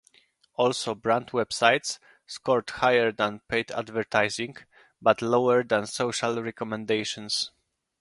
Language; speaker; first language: English; non-native, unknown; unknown